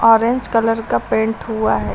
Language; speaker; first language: Hindi; native; Hindi